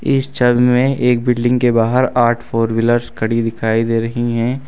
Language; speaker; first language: Hindi; native; Hindi